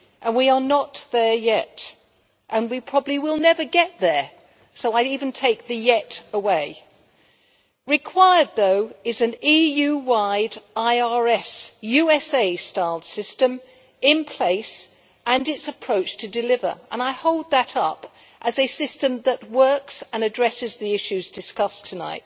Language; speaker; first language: English; native; English